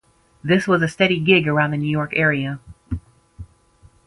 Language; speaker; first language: English; native; English